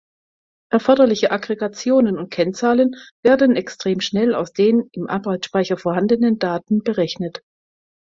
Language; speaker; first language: German; native; German